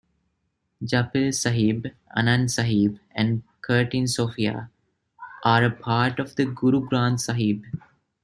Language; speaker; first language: English; non-native, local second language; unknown